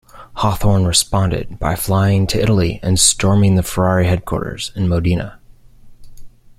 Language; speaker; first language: English; native; English